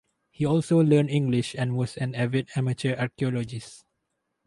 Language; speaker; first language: English; non-native, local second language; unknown